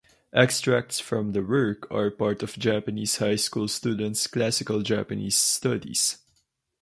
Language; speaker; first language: English; non-native, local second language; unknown